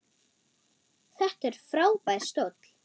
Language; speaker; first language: Icelandic; non-native, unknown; German